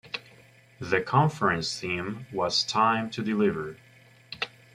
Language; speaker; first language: English; native; English